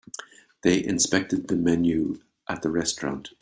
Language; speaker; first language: English; native; English